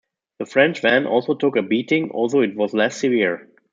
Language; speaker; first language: English; non-native, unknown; German